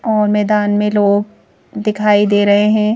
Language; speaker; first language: Hindi; native; Hindi